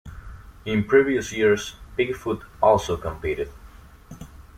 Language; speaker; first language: English; non-native, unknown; Spanish